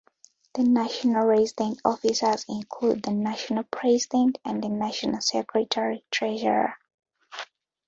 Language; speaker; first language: English; non-native, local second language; Ganda